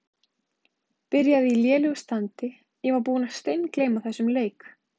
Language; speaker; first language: Icelandic; native; Icelandic